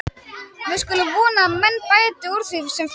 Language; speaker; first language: Icelandic; native; Icelandic